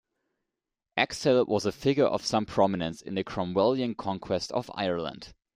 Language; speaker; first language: English; non-native, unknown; German